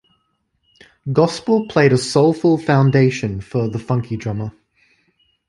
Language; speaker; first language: English; native; English